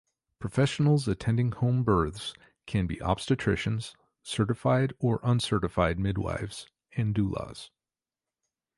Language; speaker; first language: English; native; English